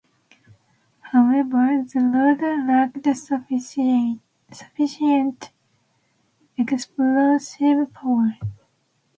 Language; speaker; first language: English; non-native, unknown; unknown